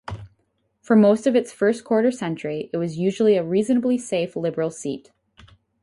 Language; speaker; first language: English; native; English